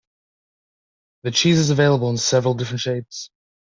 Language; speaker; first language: English; native; English